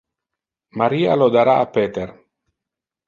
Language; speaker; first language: Interlingua; non-native, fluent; Italian